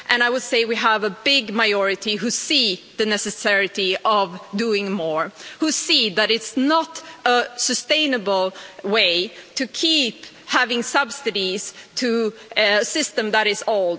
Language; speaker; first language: English; non-native, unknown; Swedish